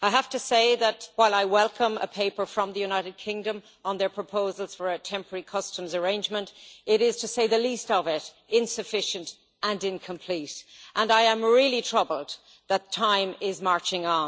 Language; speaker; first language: English; native; English